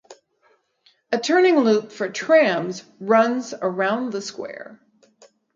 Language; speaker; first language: English; native; English